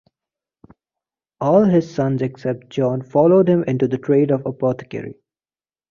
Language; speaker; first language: English; native; English